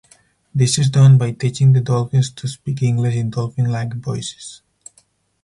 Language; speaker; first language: English; non-native, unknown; Spanish